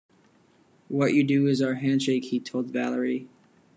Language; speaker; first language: English; native; English